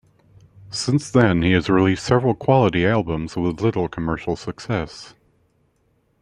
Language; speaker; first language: English; native; English